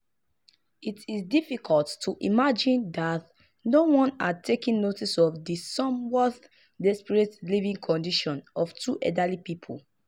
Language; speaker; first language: English; non-native, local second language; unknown